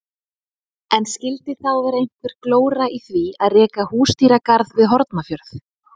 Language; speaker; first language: Icelandic; native; Icelandic